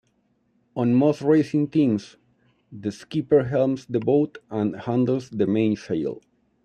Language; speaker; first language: English; non-native, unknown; Spanish